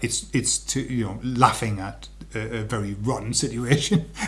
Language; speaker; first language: English; native; English